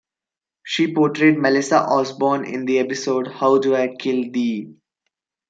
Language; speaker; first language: English; non-native, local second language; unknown